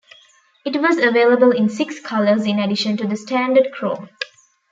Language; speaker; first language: English; non-native, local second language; Tamil